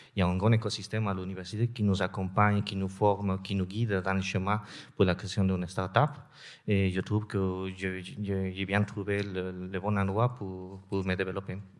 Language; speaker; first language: French; non-native, fluent; Spanish